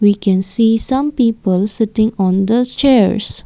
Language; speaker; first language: English; non-native, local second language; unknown